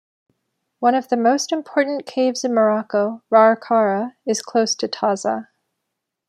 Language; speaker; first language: English; native; English